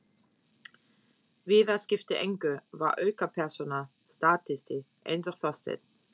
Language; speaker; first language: Icelandic; non-native, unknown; German